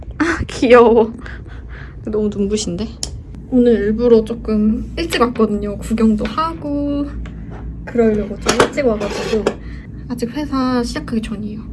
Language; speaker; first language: Korean; native; Korean